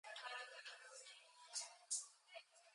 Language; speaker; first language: English; native; English